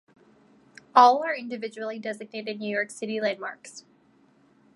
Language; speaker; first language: English; non-native, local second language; French